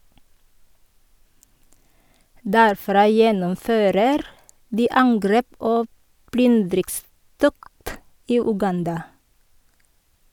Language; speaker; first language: Norwegian; non-native, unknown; Filipino